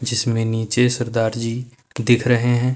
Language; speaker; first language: Hindi; native; Hindi